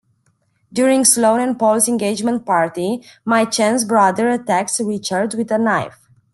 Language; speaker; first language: English; non-native, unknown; Romanian